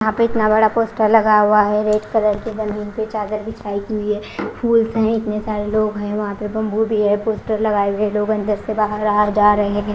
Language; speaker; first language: Hindi; non-native, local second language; Punjabi